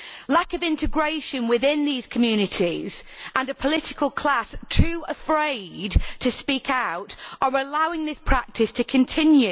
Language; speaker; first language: English; native; English